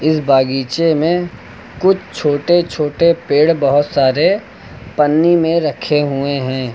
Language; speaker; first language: Hindi; native; Hindi